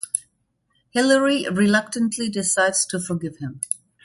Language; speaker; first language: English; non-native, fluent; German